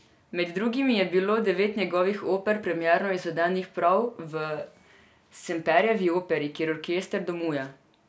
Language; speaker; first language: Slovenian; non-native, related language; Serbian